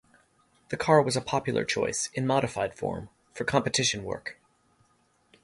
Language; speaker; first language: English; native; English